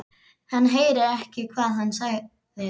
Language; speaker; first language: Icelandic; native; Icelandic